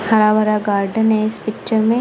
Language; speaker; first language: Hindi; non-native, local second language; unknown